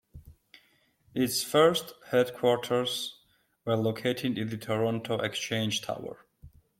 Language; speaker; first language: English; non-native, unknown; Georgian